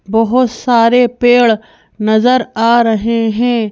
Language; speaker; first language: Hindi; native; Hindi